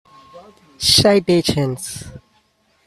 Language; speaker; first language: English; non-native, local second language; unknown